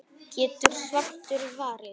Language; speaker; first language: Icelandic; non-native, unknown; Vietnamese